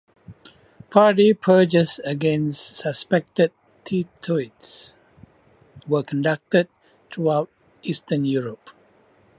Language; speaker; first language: English; non-native, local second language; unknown